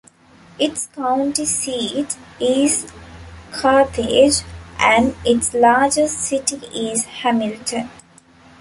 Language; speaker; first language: English; non-native, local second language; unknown